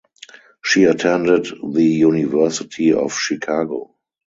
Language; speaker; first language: English; non-native, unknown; German